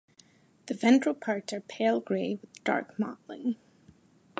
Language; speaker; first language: English; native; English